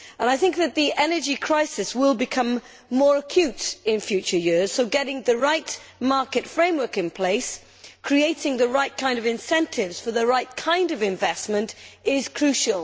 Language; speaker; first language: English; native; English